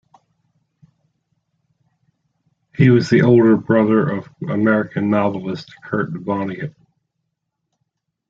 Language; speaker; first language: English; native; English